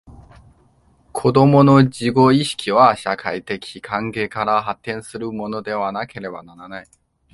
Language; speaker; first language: Japanese; non-native, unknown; Chinese